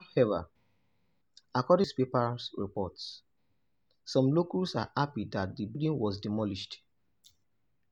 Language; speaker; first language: English; non-native, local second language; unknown